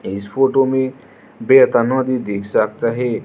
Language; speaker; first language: Hindi; non-native, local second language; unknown